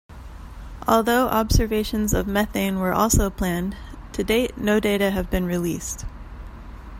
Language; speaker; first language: English; native; English